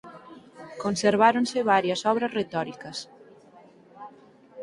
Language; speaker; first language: Galician; native; Galician